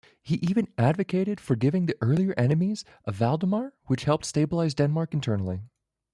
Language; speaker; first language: English; native; English